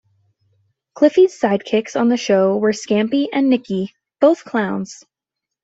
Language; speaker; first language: English; native; English